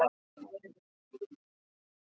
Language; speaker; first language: Icelandic; non-native, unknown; French